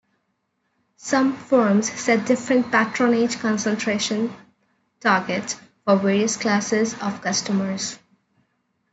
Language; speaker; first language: English; non-native, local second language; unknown